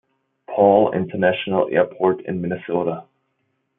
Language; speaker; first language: English; non-native, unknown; German